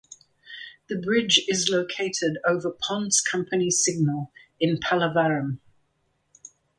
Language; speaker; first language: English; native; English